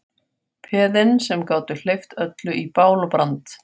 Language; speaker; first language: Icelandic; non-native, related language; Faroese